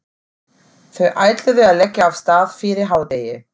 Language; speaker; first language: Icelandic; non-native, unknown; German